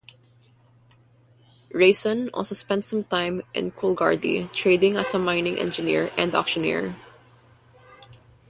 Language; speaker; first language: English; non-native, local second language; Filipino